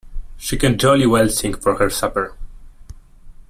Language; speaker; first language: English; non-native, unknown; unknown